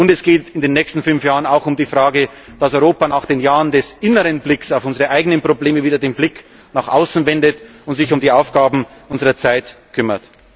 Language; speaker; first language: German; native; German